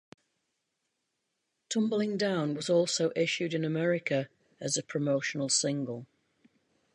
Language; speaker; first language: English; native; English